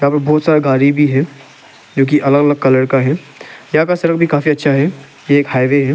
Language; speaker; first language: Hindi; non-native, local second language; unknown